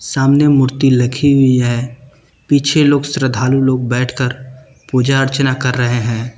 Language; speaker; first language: Hindi; native; Hindi